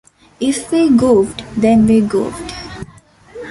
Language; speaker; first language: English; non-native, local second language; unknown